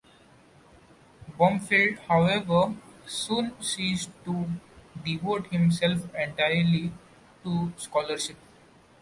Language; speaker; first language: English; non-native, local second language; Marathi